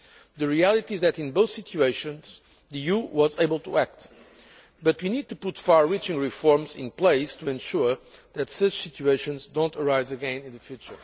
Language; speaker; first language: English; non-native, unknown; Portuguese